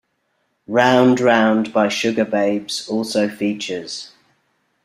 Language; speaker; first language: English; native; English